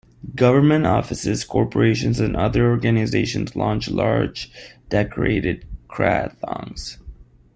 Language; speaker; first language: English; non-native, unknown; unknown